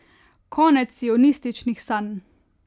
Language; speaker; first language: Slovenian; native; Slovenian